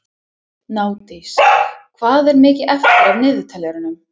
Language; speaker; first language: Icelandic; non-native, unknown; English